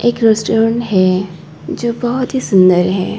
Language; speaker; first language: Hindi; non-native, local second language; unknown